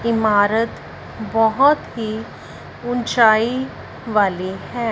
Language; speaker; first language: Hindi; non-native, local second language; Punjabi